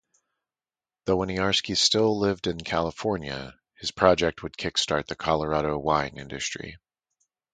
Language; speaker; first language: English; native; English